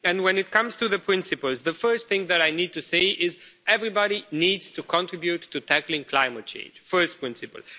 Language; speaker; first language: English; non-native, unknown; Romanian